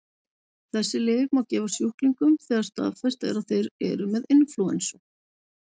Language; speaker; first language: Icelandic; native; Icelandic